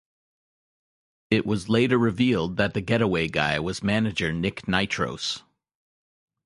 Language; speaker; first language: English; native; English